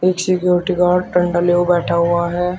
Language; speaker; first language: Hindi; native; Hindi